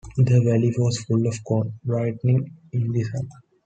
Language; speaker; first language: English; non-native, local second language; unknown